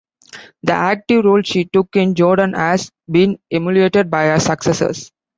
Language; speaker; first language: English; non-native, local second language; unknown